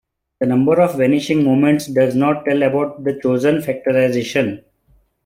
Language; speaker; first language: English; non-native, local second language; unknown